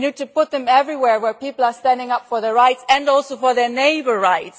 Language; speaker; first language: English; non-native, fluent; German